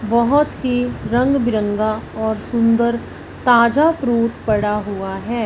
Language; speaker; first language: Hindi; non-native, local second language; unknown